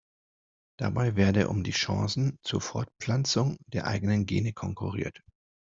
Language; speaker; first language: German; non-native, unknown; Spanish